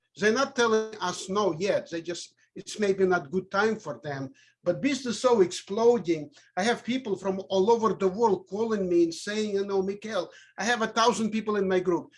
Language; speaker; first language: English; non-native, fluent; Russian